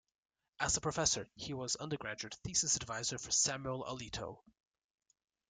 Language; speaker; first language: English; native; English